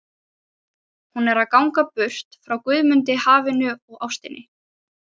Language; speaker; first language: Icelandic; non-native, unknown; Ukrainian